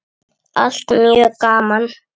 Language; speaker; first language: Icelandic; native; Icelandic